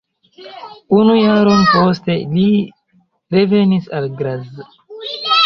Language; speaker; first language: Esperanto; non-native, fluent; Chinese